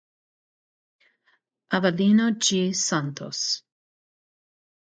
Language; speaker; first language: English; native; English